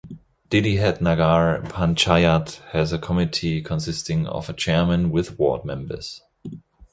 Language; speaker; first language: English; non-native, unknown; German